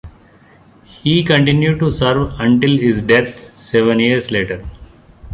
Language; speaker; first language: English; non-native, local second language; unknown